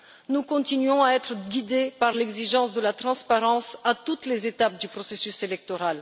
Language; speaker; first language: French; non-native, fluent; Bulgarian